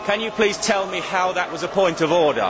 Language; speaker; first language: English; native; English